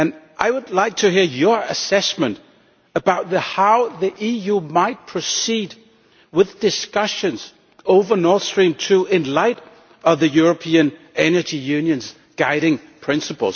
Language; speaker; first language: English; non-native, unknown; Danish